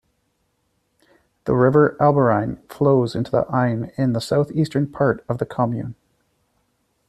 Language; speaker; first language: English; native; English